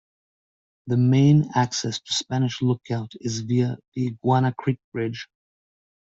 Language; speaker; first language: English; native; English